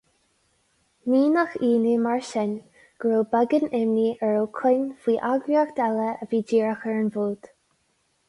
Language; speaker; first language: Irish; non-native, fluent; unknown